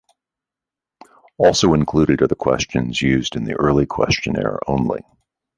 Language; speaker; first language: English; native; English